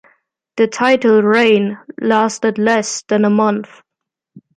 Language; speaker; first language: English; non-native, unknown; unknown